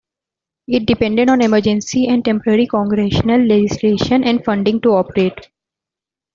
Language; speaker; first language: English; non-native, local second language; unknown